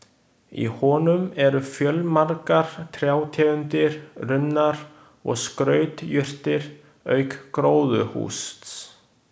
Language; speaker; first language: Icelandic; non-native, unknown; Chinese